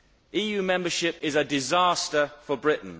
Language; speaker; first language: English; native; English